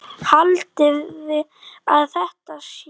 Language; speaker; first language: Icelandic; native; Icelandic